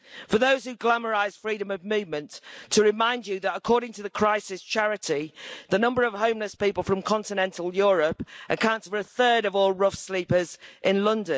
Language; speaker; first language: English; native; English